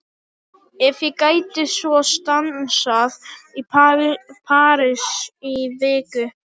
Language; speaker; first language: Icelandic; non-native, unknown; Polish